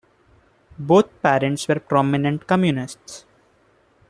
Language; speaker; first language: English; non-native, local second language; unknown